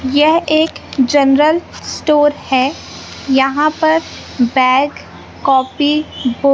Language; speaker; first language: Hindi; native; Hindi